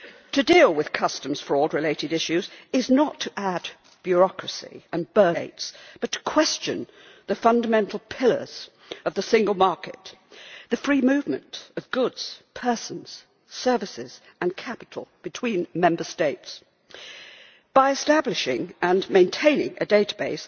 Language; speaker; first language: English; native; English